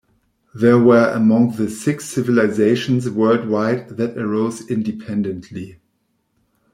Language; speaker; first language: English; non-native, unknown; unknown